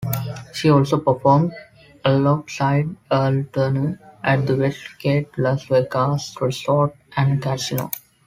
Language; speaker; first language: English; non-native, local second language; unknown